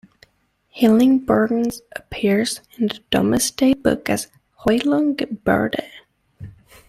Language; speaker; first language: English; native; English